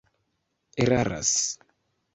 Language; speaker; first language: Esperanto; non-native, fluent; Kinyarwanda